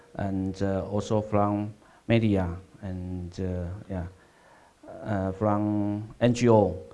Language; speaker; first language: English; non-native, fluent; Chinese